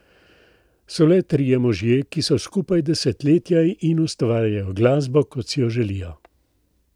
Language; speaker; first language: Slovenian; native; Slovenian